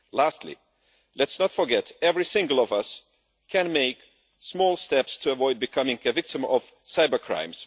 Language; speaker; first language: English; non-native, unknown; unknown